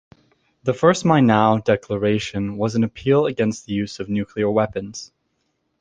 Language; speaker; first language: English; native; English